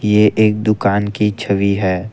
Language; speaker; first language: Hindi; non-native, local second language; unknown